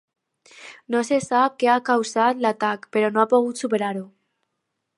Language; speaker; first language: Catalan; non-native, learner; Spanish